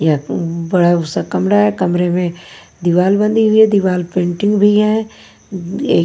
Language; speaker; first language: Hindi; non-native, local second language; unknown